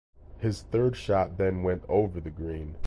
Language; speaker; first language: English; native; English